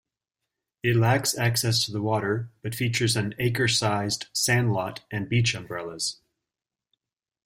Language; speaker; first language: English; native; English